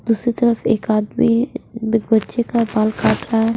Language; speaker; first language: Hindi; non-native, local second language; Punjabi